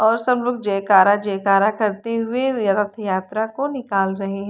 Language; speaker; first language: Hindi; native; Hindi